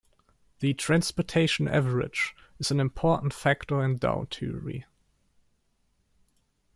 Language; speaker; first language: English; non-native, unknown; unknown